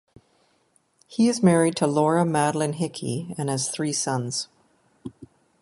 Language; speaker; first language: English; native; English